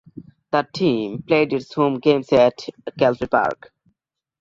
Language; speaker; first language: English; non-native, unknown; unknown